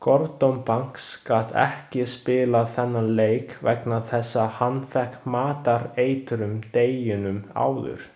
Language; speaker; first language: Icelandic; non-native, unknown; Chinese